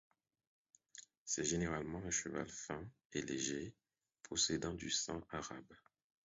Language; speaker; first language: French; non-native, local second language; Haitian Creole